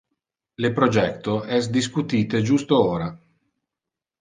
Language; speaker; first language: Interlingua; non-native, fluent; Italian